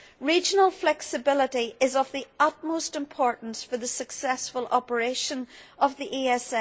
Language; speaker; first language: English; native; English